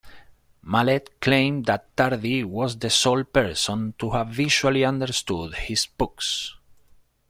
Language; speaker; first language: English; non-native, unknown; Spanish